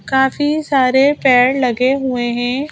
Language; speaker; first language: Hindi; native; Hindi